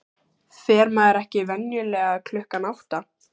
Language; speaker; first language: Icelandic; native; Icelandic